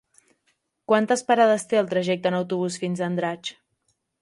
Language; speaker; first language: Catalan; native; Catalan